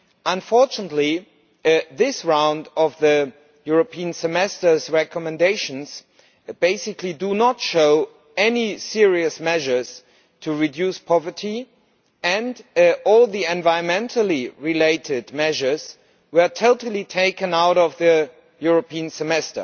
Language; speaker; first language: English; non-native, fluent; German